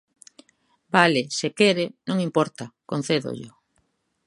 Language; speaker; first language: Galician; native; Galician